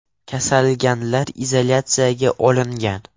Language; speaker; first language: Uzbek; non-native, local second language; Russian